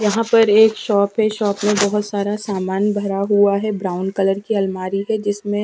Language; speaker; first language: Hindi; non-native, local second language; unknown